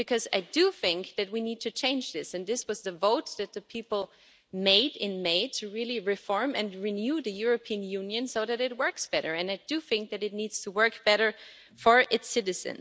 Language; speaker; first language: English; non-native, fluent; German